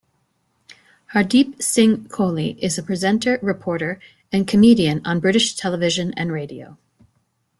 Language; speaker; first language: English; native; English